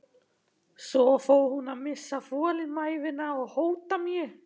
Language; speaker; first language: Icelandic; non-native, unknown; German